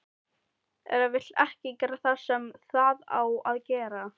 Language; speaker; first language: Icelandic; non-native, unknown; Filipino